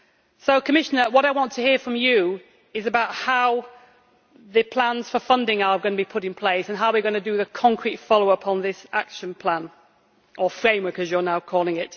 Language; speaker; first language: English; native; English